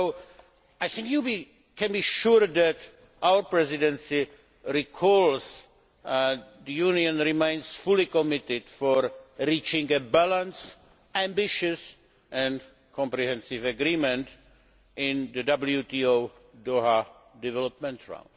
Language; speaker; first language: English; native; English